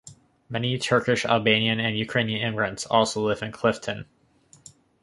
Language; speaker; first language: English; native; English